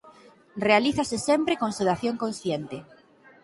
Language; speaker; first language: Galician; native; Galician